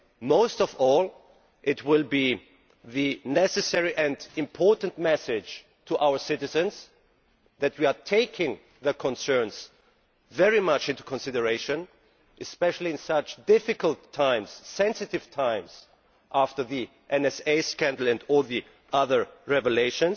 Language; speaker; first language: English; non-native, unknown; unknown